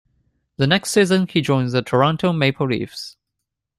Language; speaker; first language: English; non-native, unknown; Chinese